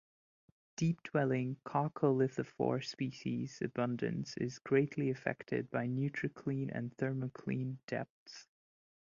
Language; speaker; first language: English; non-native, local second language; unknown